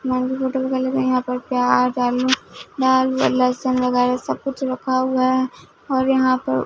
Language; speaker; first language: Hindi; non-native, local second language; Punjabi